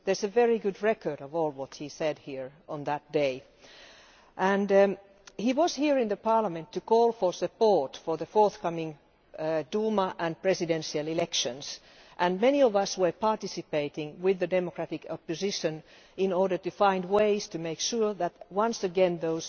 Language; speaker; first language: English; non-native, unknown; Finnish